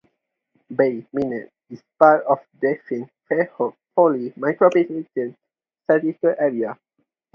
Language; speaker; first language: English; non-native, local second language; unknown